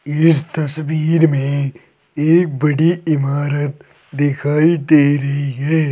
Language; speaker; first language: Hindi; native; Hindi